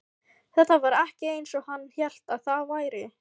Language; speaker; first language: Icelandic; non-native, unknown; Filipino